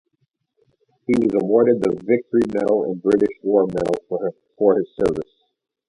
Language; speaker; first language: English; native; English